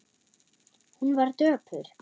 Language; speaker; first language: Icelandic; non-native, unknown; German